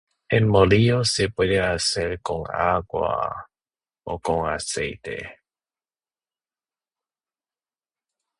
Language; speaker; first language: Spanish; non-native, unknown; Chinese